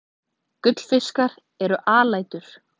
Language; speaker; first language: Icelandic; native; Icelandic